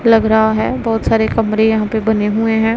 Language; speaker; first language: Hindi; non-native, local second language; Punjabi